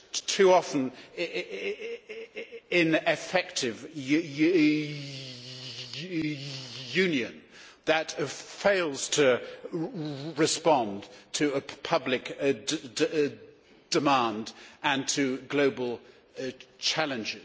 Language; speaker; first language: English; native; English